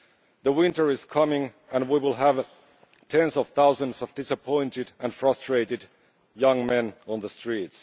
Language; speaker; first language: English; non-native, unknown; Finnish